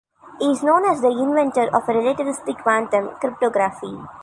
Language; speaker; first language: English; non-native, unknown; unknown